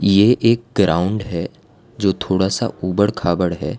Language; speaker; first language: Hindi; non-native, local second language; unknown